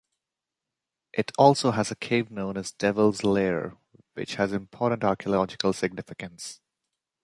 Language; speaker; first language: English; non-native, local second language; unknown